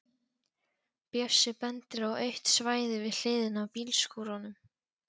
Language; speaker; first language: Icelandic; non-native, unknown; Polish